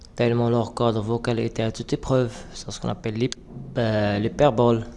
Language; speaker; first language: French; non-native, local second language; Arabic